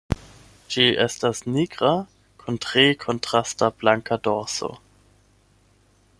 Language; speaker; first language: Esperanto; non-native, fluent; German